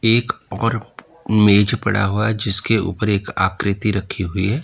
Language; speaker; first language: Hindi; native; Hindi